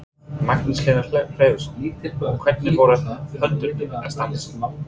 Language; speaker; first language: Icelandic; non-native, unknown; English